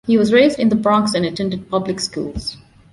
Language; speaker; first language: English; non-native, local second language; Divehi